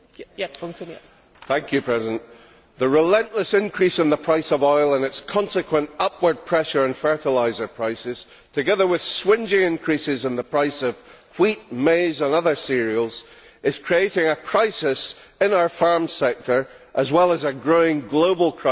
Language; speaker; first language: English; native; English